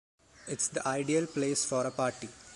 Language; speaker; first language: English; non-native, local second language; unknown